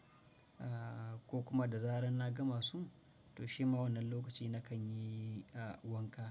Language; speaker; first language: Hausa; non-native, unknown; Fula